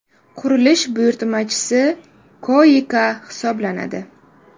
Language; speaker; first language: Uzbek; native; Uzbek